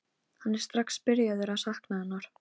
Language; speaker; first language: Icelandic; non-native, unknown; Polish